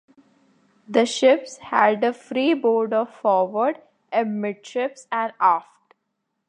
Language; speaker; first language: English; non-native, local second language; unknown